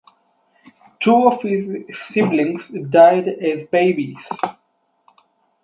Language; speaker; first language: English; non-native, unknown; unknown